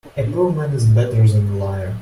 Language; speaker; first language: English; non-native, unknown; Russian